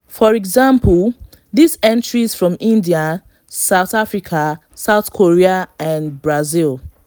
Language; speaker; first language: English; non-native, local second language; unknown